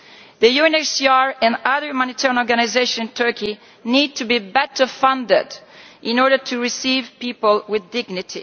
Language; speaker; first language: English; non-native, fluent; Italian